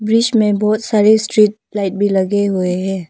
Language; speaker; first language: Hindi; non-native, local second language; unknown